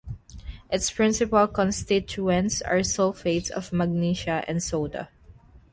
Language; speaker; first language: English; non-native, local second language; Filipino